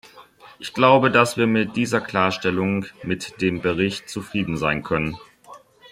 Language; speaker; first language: German; native; German